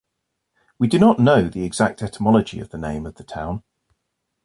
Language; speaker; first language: English; native; English